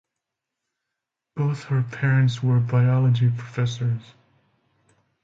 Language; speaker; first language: English; non-native, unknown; Finnish